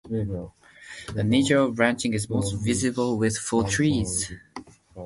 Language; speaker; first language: English; non-native, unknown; Japanese